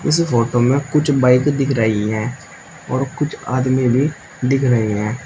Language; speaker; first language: Hindi; native; Hindi